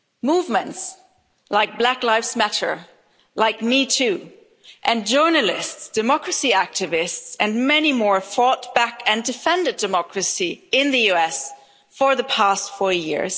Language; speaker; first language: English; non-native, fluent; German